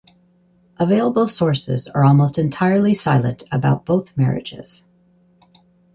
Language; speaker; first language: English; native; English